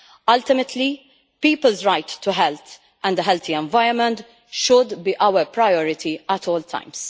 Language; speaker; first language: English; non-native, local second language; Maltese